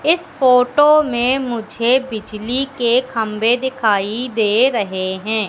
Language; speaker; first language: Hindi; native; Hindi